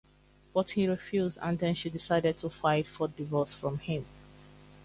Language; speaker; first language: English; native; English